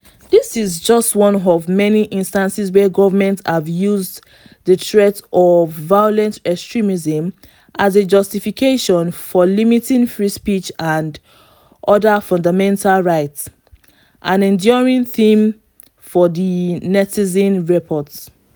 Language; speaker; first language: English; non-native, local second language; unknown